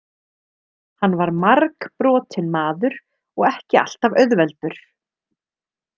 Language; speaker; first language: Icelandic; native; Icelandic